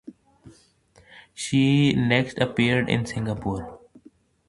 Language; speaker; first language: English; non-native, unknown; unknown